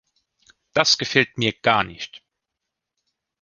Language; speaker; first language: German; native; German